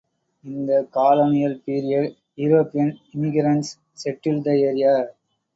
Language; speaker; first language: English; non-native, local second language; Tamil